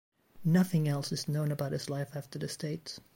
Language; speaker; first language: English; native; English